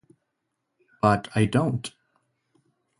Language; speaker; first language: English; non-native, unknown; Spanish